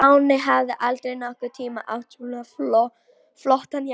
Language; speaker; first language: Icelandic; non-native, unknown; Polish